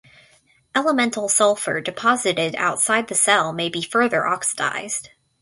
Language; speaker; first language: English; native; English